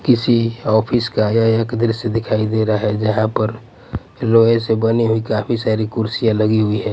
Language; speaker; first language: Hindi; non-native, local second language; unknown